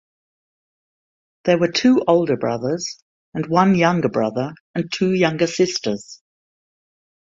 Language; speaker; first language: English; native; English